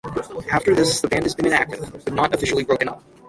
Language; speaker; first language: English; native; English